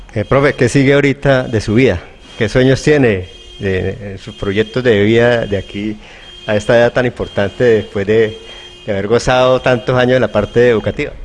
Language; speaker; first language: Spanish; native; Spanish